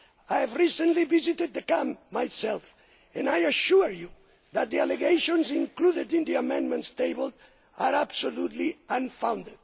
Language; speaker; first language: English; non-native, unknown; Spanish